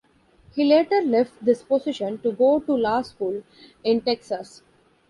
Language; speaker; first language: English; non-native, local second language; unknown